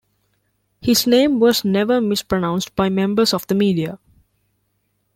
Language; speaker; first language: English; non-native, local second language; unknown